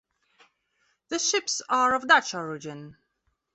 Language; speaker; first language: English; non-native, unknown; Belarusian